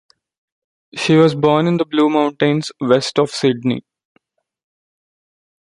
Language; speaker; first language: English; non-native, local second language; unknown